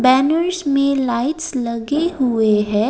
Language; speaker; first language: Hindi; non-native, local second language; Assamese